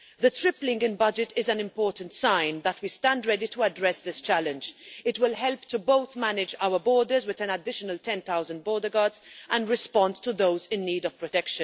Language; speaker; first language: English; non-native, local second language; Maltese